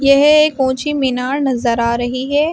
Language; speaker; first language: Hindi; native; Hindi